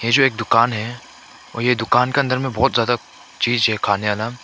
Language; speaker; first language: Hindi; non-native, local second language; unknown